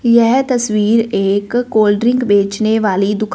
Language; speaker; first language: Hindi; non-native, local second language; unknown